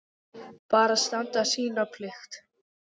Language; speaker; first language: Icelandic; non-native, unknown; English